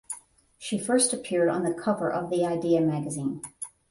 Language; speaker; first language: English; native; English